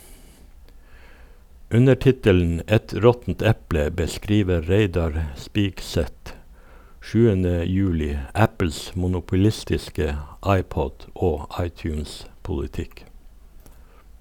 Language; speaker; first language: Norwegian; native; Norwegian